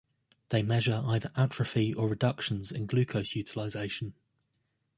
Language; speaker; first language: English; native; English